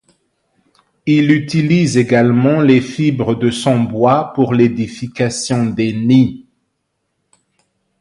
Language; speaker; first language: French; non-native, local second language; Malagasy